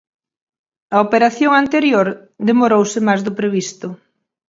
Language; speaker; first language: Galician; native; Galician